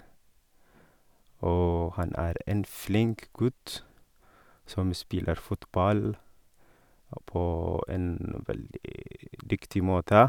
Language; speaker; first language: Norwegian; non-native, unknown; Oromo